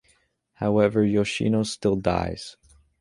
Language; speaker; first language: English; native; English